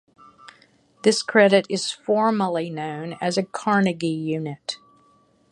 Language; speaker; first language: English; native; English